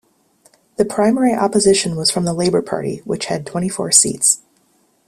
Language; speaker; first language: English; native; English